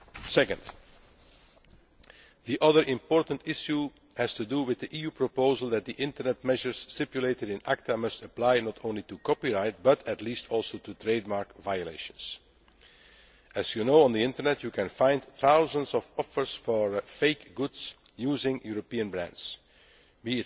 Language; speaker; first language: English; non-native, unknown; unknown